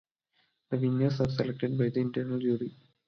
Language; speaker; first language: English; non-native, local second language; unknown